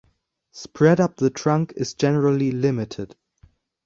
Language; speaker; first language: English; non-native, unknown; German